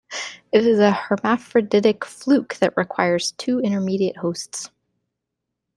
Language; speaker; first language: English; native; English